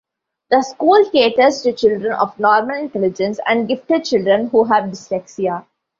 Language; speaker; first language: English; non-native, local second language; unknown